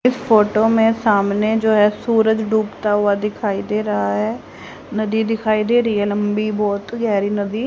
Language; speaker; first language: Hindi; native; Hindi